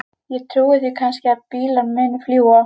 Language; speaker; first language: Icelandic; native; Icelandic